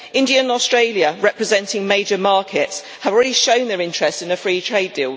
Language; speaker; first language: English; native; English